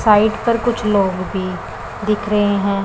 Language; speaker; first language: Hindi; non-native, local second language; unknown